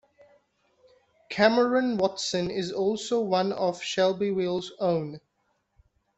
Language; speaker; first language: English; non-native, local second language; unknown